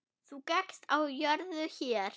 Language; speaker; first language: Icelandic; non-native, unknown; German